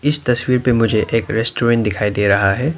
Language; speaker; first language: Hindi; non-native, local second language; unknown